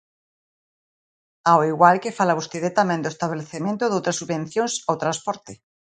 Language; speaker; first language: Galician; native; Galician